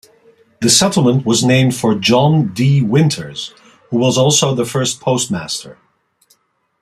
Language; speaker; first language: English; non-native, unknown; Dutch